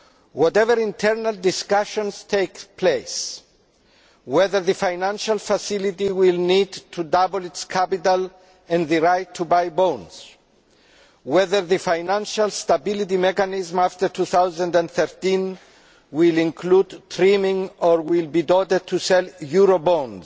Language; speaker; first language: English; non-native, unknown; Greek